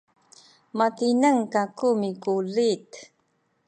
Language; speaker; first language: Sakizaya; non-native, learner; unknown